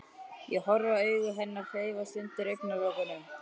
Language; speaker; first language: Icelandic; native; Icelandic